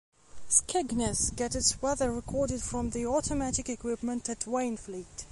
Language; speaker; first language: English; non-native, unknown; Belarusian